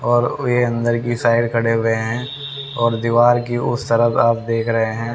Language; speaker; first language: Hindi; native; Hindi